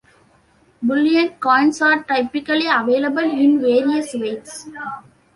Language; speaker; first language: English; non-native, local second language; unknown